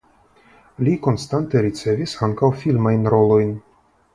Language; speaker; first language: Esperanto; non-native, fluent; Russian